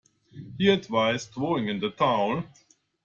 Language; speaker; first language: English; non-native, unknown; German